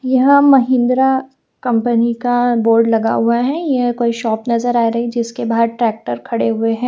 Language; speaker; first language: Hindi; native; Hindi